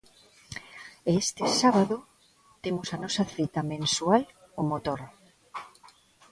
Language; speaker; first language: Galician; non-native, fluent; Spanish